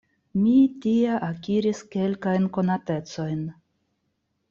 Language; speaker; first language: Esperanto; non-native, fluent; Russian